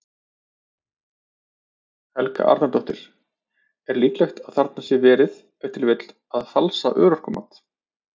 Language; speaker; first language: Icelandic; native; Icelandic